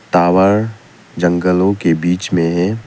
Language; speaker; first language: Hindi; non-native, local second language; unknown